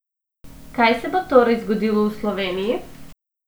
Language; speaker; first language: Slovenian; non-native, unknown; Macedonian